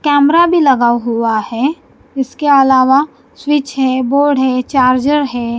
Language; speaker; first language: Hindi; non-native, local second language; Punjabi